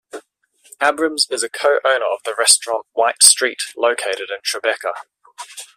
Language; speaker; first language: English; native; English